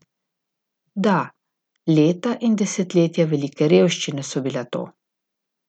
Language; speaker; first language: Slovenian; native; Slovenian